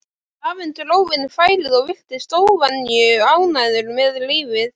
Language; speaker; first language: Icelandic; native; Icelandic